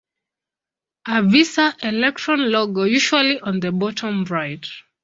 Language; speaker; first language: English; non-native, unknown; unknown